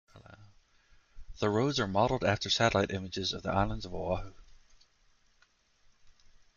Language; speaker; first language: English; native; English